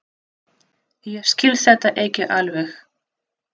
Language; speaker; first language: Icelandic; non-native, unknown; Russian